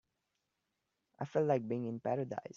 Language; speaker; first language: English; non-native, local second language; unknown